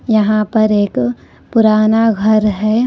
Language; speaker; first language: Hindi; non-native, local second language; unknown